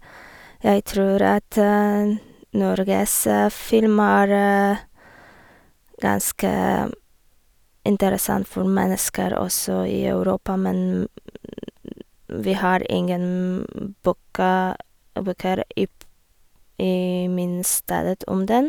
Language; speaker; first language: Norwegian; non-native, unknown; Polish